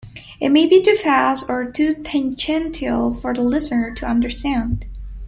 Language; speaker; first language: English; non-native, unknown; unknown